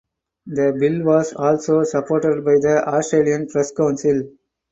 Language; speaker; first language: English; non-native, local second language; Tamil